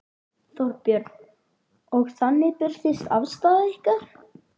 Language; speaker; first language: Icelandic; native; Icelandic